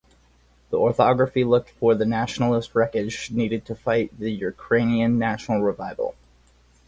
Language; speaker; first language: English; native; English